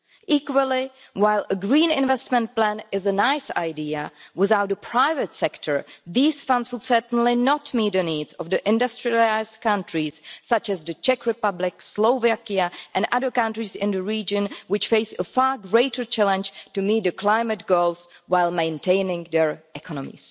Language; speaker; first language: English; non-native, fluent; Czech